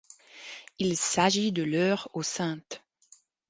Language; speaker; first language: French; non-native, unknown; German